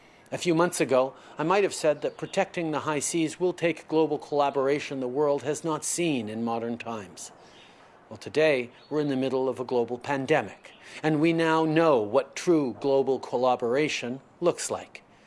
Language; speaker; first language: English; native; English